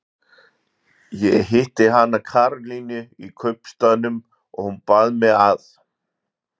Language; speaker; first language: Icelandic; native; Icelandic